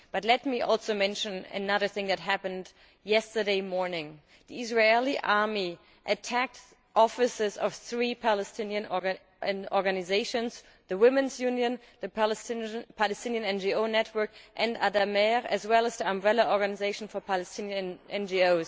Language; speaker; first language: English; non-native, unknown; German